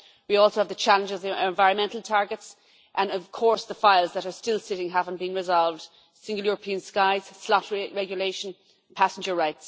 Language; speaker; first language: English; native; English